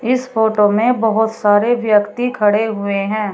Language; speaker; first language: Hindi; native; Hindi